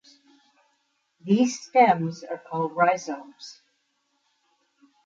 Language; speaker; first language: English; native; English